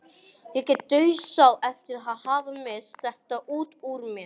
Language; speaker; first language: Icelandic; non-native, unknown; English